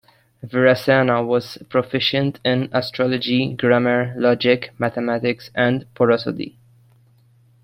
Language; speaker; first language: English; non-native, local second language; Maltese